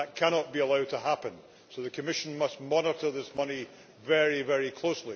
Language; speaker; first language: English; native; English